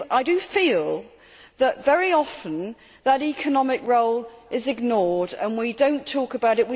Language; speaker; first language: English; native; English